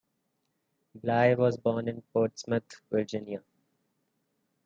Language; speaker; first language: English; non-native, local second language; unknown